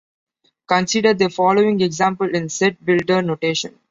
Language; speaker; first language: English; non-native, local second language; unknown